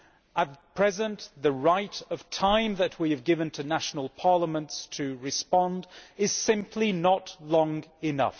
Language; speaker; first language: English; native; English